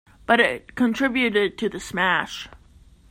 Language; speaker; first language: English; native; English